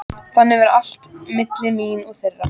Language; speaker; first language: Icelandic; native; Icelandic